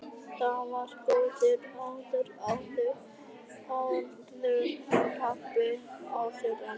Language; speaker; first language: Icelandic; native; Icelandic